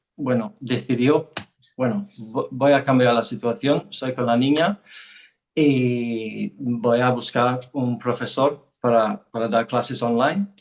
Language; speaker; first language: Spanish; non-native, fluent; English